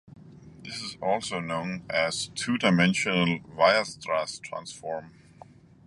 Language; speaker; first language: English; non-native, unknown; Danish